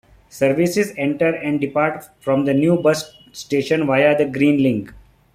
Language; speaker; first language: English; non-native, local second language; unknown